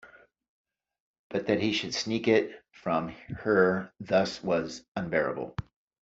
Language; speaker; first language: English; native; English